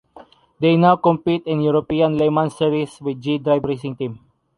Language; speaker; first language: English; non-native, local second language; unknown